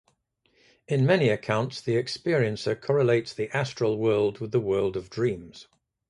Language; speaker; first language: English; native; English